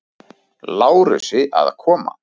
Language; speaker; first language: Icelandic; native; Icelandic